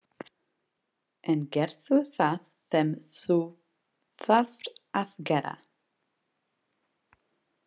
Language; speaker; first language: Icelandic; non-native, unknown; English